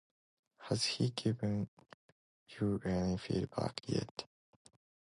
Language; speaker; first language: English; non-native, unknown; Japanese